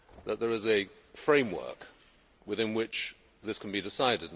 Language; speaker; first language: English; native; English